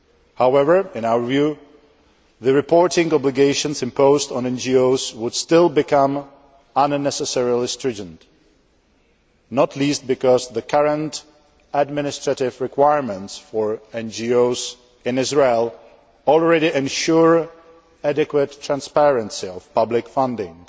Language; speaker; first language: English; non-native, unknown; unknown